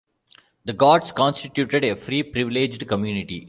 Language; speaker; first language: English; non-native, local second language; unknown